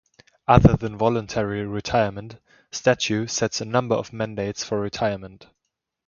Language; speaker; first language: English; non-native, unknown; German